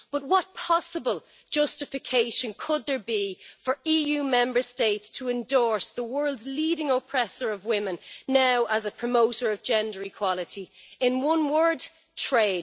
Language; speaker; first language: English; native; English